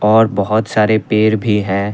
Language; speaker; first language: Hindi; non-native, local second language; Assamese